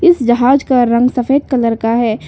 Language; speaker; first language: Hindi; non-native, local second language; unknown